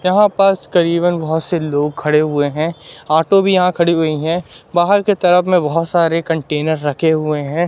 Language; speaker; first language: Hindi; native; Hindi